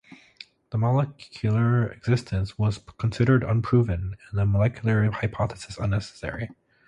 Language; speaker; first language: English; native; English